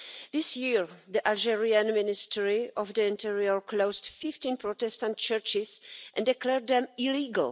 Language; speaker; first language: English; non-native, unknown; Czech